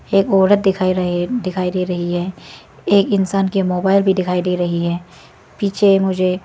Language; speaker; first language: Hindi; early bilingual, other home language; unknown